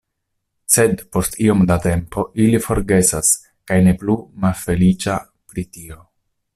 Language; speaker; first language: Esperanto; non-native, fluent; Italian